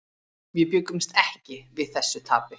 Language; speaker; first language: Icelandic; native; Icelandic